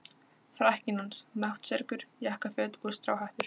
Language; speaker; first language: Icelandic; non-native, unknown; Polish